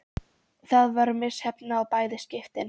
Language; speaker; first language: Icelandic; non-native, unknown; Polish